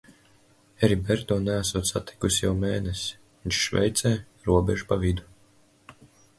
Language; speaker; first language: Latvian; native; Latvian